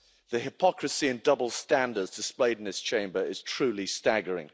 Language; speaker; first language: English; native; English